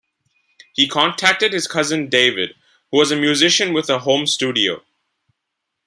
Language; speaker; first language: English; non-native, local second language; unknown